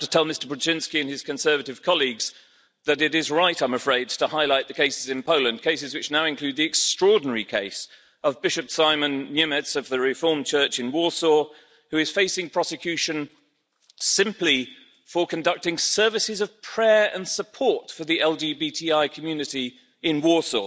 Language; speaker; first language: English; native; English